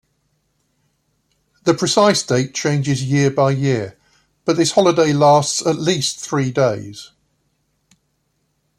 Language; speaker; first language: English; native; English